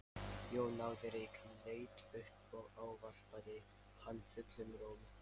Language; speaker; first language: Icelandic; non-native, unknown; Lithuanian